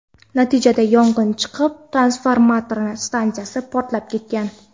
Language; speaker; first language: Uzbek; non-native, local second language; Kara-Kalpak